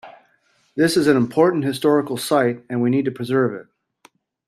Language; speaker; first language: English; native; English